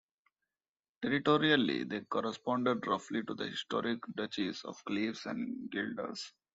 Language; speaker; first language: English; non-native, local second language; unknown